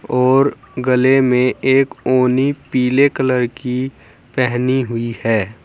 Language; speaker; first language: Hindi; native; Hindi